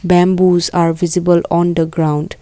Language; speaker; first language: English; non-native, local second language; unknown